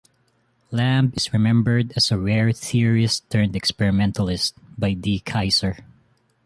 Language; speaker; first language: English; non-native, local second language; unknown